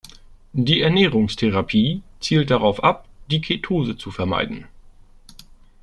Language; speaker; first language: German; native; German